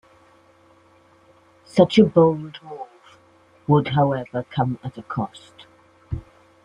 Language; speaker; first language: English; native; English